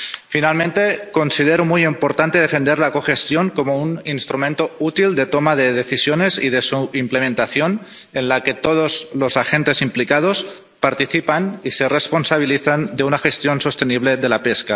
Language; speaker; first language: Spanish; non-native, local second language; Catalan